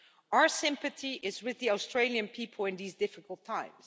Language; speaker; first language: English; non-native, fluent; Dutch